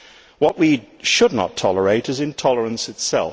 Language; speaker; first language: English; native; English